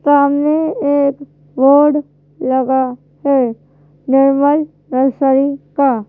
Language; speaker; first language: Hindi; native; Hindi